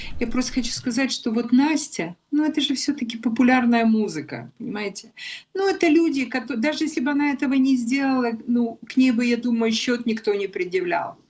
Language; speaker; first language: Russian; non-native, local second language; Ukrainian